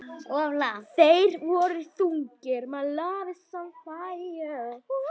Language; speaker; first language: Icelandic; native; Icelandic